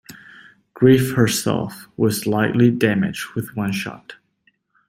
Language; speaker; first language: English; native; English